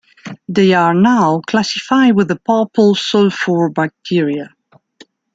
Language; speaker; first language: English; non-native, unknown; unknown